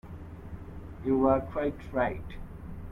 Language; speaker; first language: English; non-native, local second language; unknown